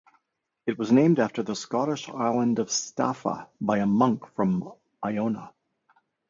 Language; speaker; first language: English; native; English